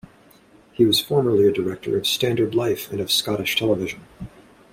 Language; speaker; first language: English; native; English